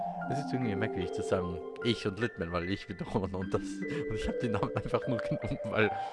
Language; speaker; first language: German; native; German